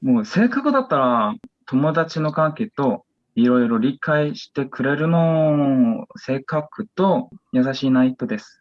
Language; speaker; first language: Japanese; non-native, learner; Korean